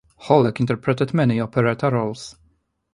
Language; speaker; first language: English; non-native, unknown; Polish